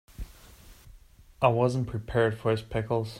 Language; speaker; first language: English; non-native, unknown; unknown